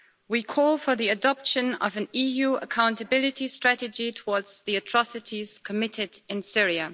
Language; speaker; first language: English; native; English